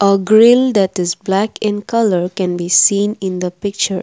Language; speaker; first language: English; non-native, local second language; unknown